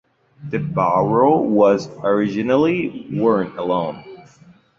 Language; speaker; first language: English; non-native, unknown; Portuguese